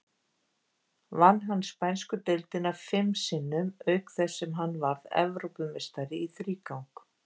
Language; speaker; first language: Icelandic; native; Icelandic